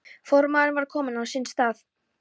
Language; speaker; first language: Icelandic; non-native, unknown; Polish